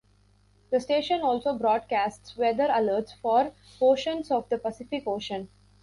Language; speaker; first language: English; non-native, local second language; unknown